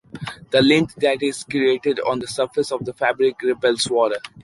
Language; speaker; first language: English; non-native, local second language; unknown